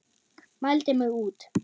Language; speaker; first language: Icelandic; non-native, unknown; German